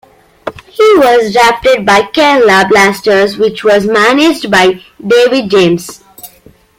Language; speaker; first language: English; non-native, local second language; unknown